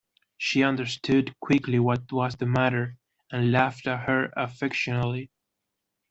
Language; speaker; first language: English; non-native, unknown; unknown